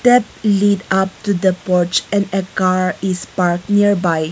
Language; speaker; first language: English; non-native, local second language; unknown